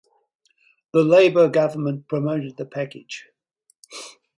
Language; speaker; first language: English; native; English